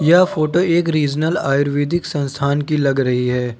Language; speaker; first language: Hindi; native; Hindi